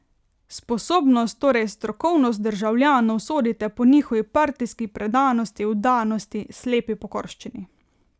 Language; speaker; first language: Slovenian; native; Slovenian